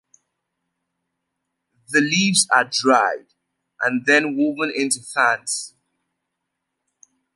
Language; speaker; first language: English; native; English